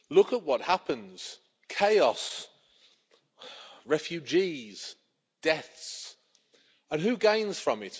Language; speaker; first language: English; native; English